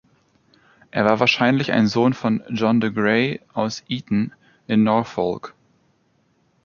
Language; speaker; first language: German; native; German